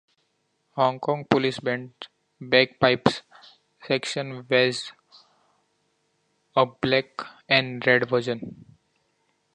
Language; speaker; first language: English; non-native, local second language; Marathi